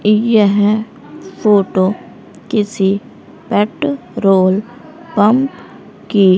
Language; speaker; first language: Hindi; native; Hindi